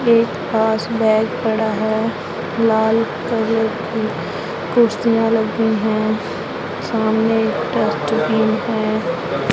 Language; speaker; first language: Hindi; non-native, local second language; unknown